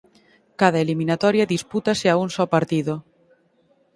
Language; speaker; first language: Galician; native; Galician